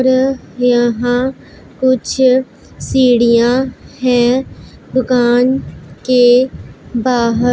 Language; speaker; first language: Hindi; non-native, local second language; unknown